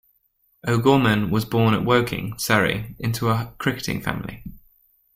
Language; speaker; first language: English; native; English